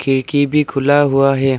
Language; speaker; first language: Hindi; non-native, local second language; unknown